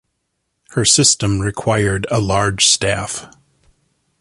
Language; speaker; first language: English; native; English